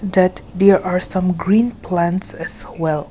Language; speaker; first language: English; non-native, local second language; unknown